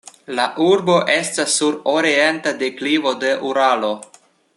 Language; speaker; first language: Esperanto; non-native, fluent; Russian